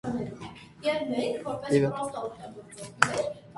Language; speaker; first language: English; non-native, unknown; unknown